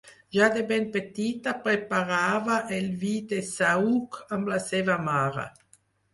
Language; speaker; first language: Catalan; non-native, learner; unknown